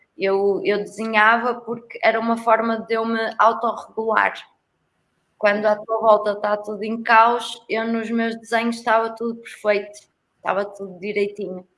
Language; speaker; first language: Portuguese; native; Portuguese